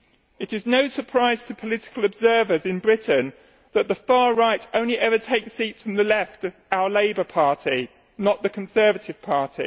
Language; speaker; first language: English; native; English